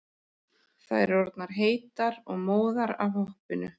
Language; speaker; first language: Icelandic; native; Icelandic